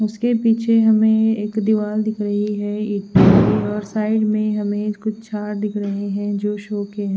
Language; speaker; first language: Hindi; non-native, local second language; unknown